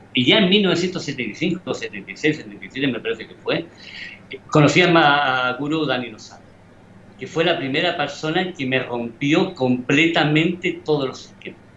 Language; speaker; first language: Spanish; native; Spanish